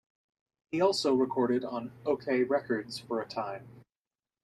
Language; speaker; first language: English; native; English